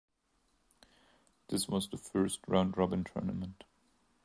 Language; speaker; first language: English; non-native, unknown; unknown